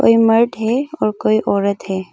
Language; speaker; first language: Hindi; early bilingual, other home language; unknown